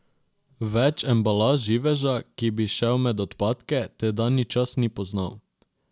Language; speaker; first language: Slovenian; non-native, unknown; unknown